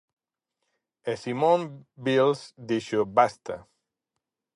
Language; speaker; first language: Galician; native; Galician